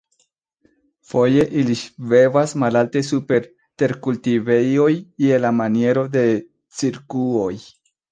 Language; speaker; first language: Esperanto; non-native, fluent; Spanish